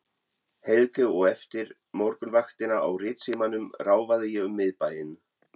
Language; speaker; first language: Icelandic; non-native, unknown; German